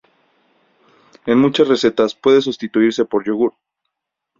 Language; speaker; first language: Spanish; native; Spanish